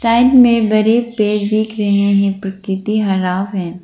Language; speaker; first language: Hindi; non-native, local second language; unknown